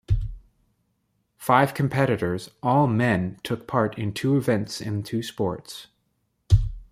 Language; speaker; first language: English; native; English